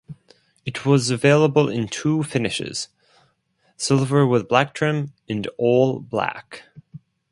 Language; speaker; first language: English; non-native, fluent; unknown